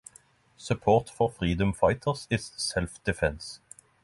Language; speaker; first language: English; non-native, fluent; Norwegian